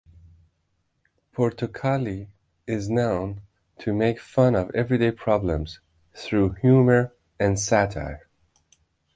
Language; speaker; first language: English; non-native, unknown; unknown